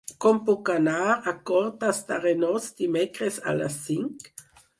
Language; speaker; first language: Catalan; non-native, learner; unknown